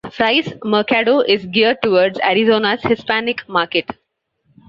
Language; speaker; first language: English; non-native, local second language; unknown